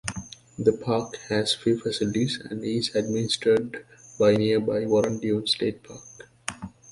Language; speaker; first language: English; native; English